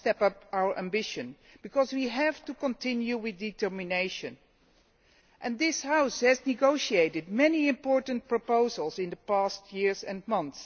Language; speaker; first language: English; non-native, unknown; Dutch